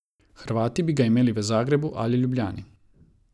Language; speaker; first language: Slovenian; non-native, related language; Croatian